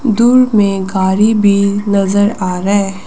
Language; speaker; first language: Hindi; non-native, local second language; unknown